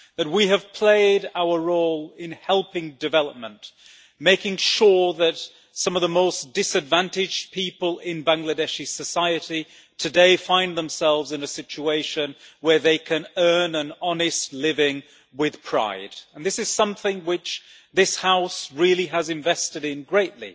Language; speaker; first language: English; native; English